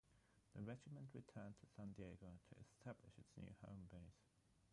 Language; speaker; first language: English; non-native, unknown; German